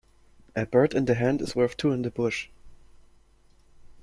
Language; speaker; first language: English; non-native, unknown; German